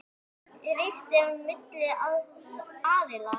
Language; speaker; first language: Icelandic; native; Icelandic